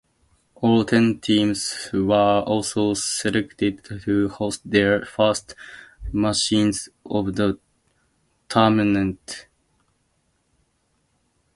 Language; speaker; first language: English; native; English